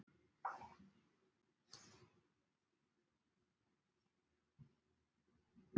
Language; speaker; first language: Icelandic; native; Icelandic